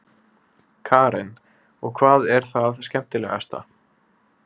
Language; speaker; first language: Icelandic; native; Icelandic